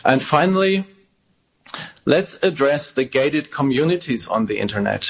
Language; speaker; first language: English; non-native, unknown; German